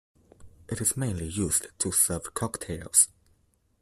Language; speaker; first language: English; non-native, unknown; Chinese